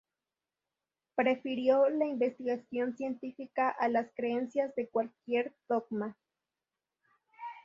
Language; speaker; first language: Spanish; native; Spanish